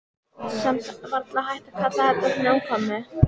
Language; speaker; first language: Icelandic; native; Icelandic